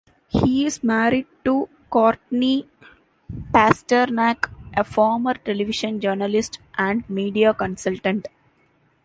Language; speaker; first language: English; non-native, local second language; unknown